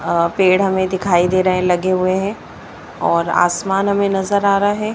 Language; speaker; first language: Hindi; native; Hindi